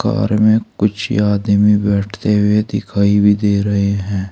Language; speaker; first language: Hindi; native; Hindi